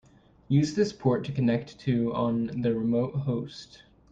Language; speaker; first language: English; native; English